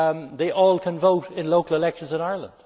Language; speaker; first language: English; native; English